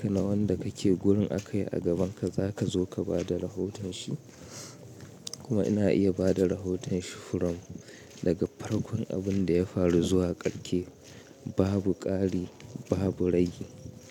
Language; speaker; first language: Hausa; native; Hausa